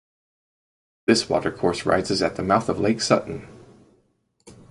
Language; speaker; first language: English; native; English